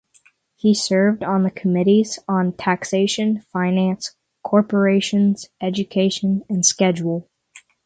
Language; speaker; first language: English; native; English